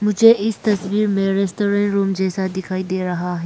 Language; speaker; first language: Hindi; early bilingual, other home language; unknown